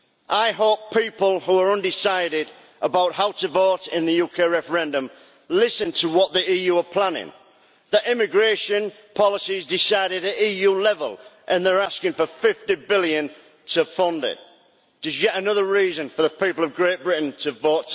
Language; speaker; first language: English; native; English